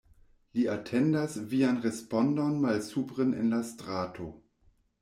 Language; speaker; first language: Esperanto; non-native, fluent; German